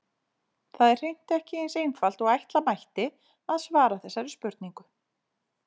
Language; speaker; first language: Icelandic; native; Icelandic